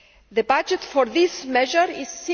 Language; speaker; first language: English; non-native, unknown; Greek